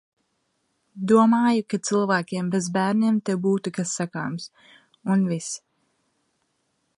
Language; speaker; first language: Latvian; early bilingual, heritage; Latvian